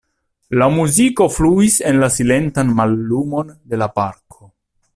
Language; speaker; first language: Esperanto; non-native, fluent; Italian